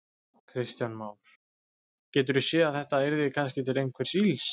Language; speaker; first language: Icelandic; native; Icelandic